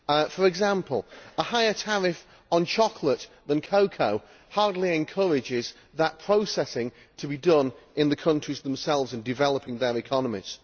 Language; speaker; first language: English; native; English